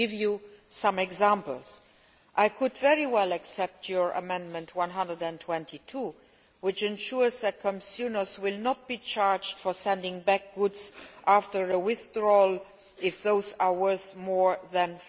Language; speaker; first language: English; non-native, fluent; Luxembourgish